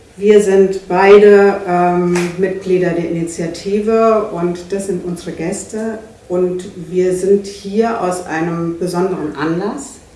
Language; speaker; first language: German; native; German